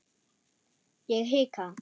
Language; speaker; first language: Icelandic; non-native, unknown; German